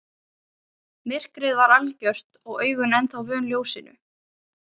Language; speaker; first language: Icelandic; non-native, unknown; Ukrainian